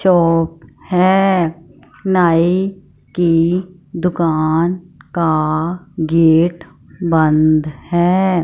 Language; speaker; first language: Hindi; non-native, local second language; Punjabi